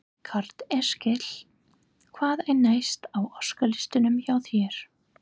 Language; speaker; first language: Icelandic; non-native, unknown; English